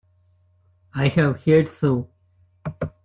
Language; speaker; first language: English; non-native, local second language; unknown